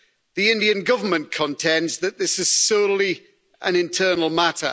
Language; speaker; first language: English; native; English